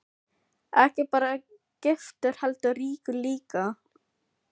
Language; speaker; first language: Icelandic; non-native, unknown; Filipino